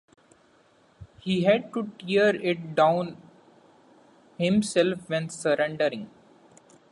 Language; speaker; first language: English; non-native, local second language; Marathi